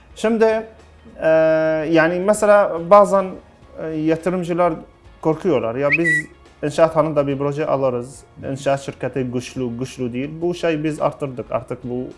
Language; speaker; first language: Turkish; non-native, learner; Arabic